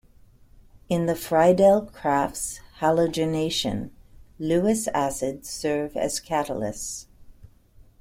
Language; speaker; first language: English; native; English